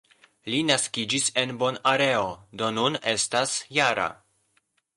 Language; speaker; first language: Esperanto; non-native, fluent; Polish